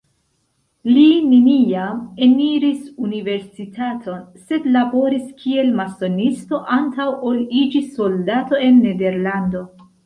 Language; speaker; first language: Esperanto; non-native, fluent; Central Kurdish